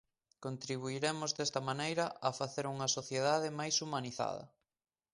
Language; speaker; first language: Galician; native; Galician